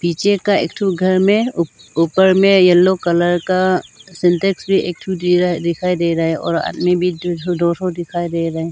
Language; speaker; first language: Hindi; non-native, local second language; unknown